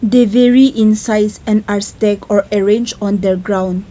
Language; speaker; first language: English; non-native, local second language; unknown